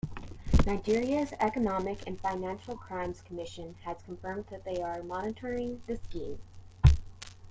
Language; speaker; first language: English; native; English